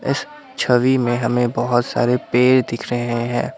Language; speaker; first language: Hindi; non-native, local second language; Assamese